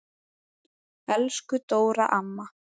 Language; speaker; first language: Icelandic; native; Icelandic